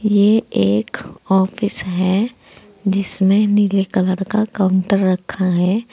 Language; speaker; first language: Hindi; native; Hindi